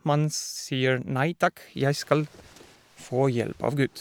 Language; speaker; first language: Norwegian; non-native, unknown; Polish